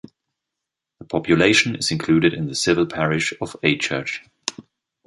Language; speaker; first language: English; non-native, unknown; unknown